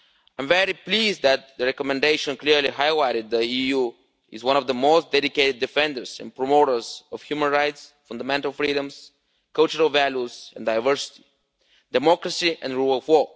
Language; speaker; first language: English; non-native, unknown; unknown